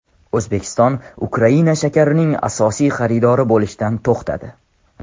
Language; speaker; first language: Uzbek; non-native, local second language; Tajik